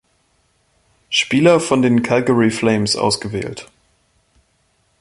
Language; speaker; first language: German; native; German